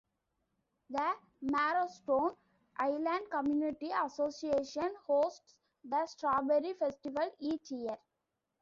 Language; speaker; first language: English; non-native, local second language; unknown